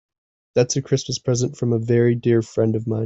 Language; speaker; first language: English; native; English